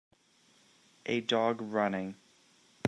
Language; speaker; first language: English; native; English